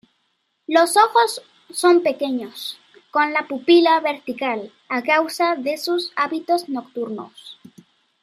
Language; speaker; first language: Spanish; native; Spanish